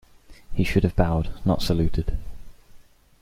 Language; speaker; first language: English; native; English